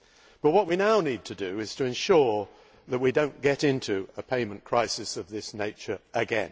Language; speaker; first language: English; native; English